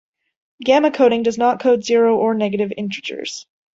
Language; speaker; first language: English; native; English